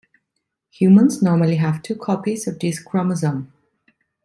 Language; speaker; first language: English; non-native, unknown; Italian